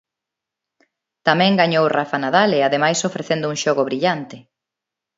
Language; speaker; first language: Galician; non-native, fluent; Spanish